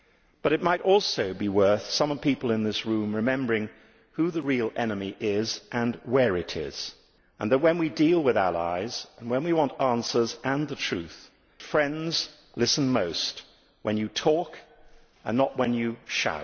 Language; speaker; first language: English; native; English